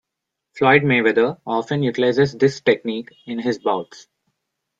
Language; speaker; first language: English; non-native, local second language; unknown